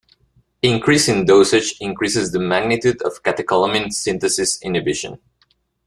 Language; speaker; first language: English; non-native, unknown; Spanish